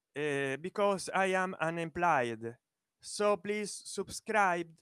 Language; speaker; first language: English; non-native, learner; Italian